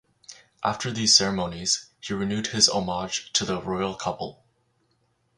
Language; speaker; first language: English; native; English